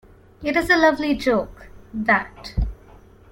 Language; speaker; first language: English; non-native, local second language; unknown